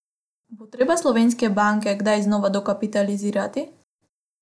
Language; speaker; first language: Slovenian; non-native, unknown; Macedonian